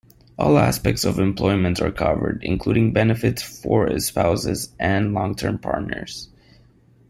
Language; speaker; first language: English; non-native, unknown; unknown